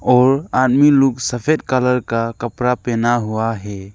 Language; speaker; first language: Hindi; non-native, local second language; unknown